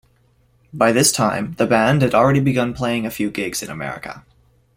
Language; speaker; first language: English; native; English